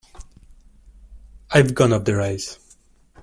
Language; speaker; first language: English; non-native, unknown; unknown